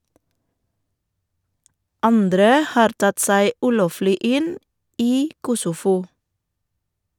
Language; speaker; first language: Norwegian; non-native, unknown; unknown